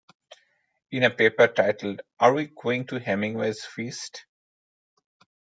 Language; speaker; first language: English; non-native, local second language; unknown